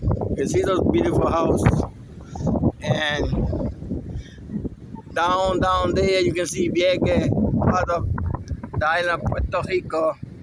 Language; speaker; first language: English; non-native, fluent; Spanish